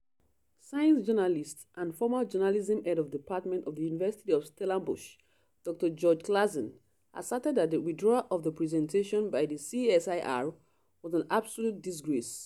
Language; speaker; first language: English; non-native, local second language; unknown